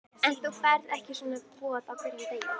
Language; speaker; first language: Icelandic; native; Icelandic